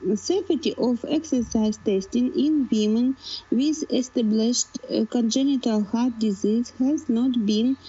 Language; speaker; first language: English; non-native, learner; Russian